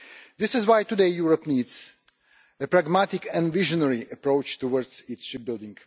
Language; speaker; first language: English; non-native, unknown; Russian